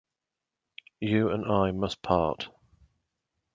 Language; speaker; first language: English; native; English